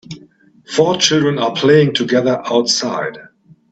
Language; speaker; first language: English; native; English